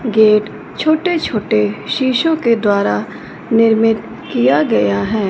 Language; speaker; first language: Hindi; non-native, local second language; Punjabi